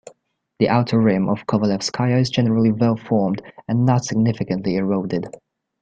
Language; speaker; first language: English; native; English